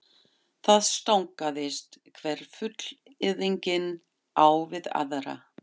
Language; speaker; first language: Icelandic; non-native, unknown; German